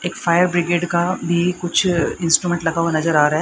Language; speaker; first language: Hindi; native; Hindi